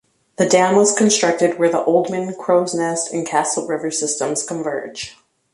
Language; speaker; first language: English; native; English